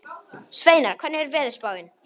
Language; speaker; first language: Icelandic; non-native, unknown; Polish